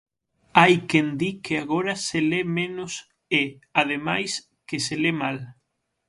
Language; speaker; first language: Galician; native; Galician